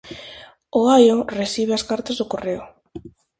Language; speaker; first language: Galician; native; Galician